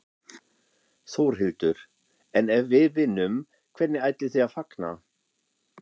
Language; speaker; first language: Icelandic; non-native, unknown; German